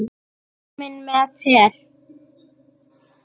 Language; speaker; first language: Icelandic; native; Icelandic